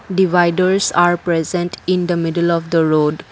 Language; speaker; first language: English; non-native, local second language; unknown